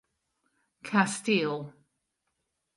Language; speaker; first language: English; native; English